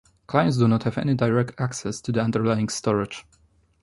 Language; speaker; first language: English; non-native, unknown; Polish